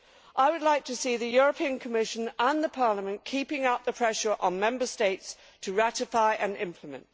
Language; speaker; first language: English; native; English